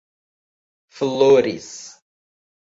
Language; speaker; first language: Portuguese; native; Portuguese